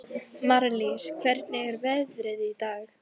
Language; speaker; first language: Icelandic; native; Icelandic